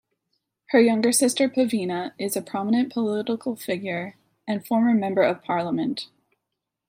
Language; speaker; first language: English; native; English